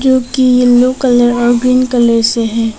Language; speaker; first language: Hindi; non-native, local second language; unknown